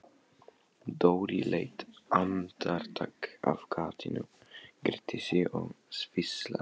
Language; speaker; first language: Icelandic; non-native, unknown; Polish